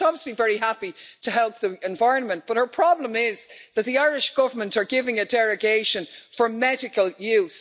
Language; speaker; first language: English; native; English